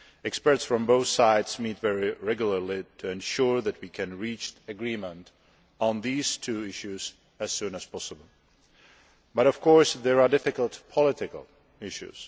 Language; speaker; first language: English; non-native, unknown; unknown